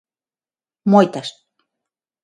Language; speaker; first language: Galician; non-native, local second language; Spanish